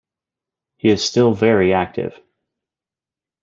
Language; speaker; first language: English; native; English